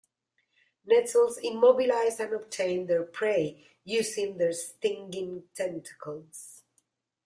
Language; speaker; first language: English; non-native, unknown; Spanish